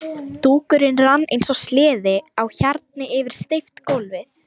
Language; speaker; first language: Icelandic; non-native, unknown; Lithuanian